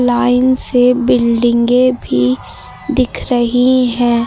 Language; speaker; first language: Hindi; native; Hindi